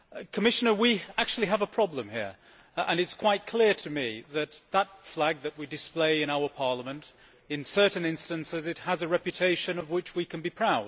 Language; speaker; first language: English; native; English